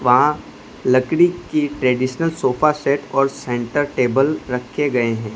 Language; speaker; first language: Hindi; non-native, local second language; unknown